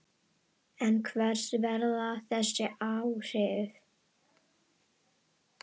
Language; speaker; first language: Icelandic; non-native, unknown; Indonesian